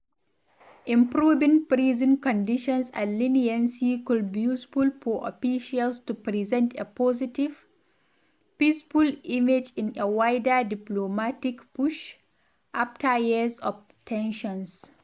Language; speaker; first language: English; non-native, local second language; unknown